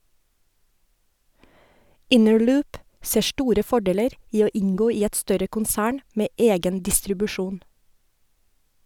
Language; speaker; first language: Norwegian; native; Norwegian